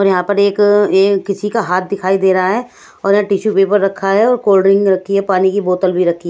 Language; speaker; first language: Hindi; non-native, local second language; Punjabi